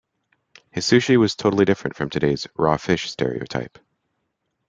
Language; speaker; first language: English; native; English